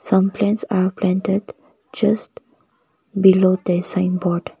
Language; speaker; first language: English; non-native, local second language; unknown